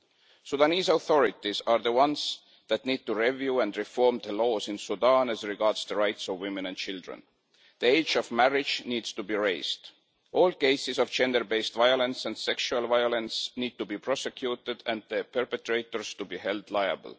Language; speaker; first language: English; non-native, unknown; Estonian